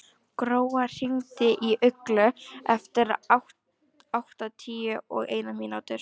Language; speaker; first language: Icelandic; non-native, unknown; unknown